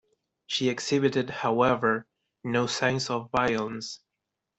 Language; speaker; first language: English; non-native, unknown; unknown